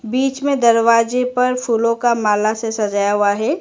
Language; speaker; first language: Hindi; non-native, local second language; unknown